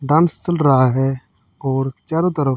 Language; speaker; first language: Hindi; native; Hindi